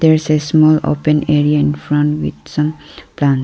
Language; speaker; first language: English; non-native, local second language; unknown